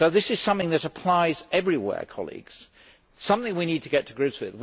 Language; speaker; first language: English; native; English